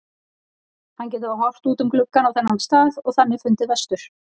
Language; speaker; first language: Icelandic; native; Icelandic